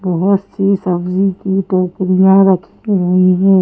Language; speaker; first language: Hindi; native; Hindi